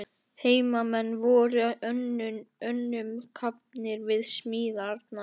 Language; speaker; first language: Icelandic; native; Icelandic